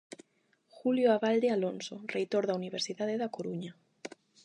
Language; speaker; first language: Galician; non-native, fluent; Spanish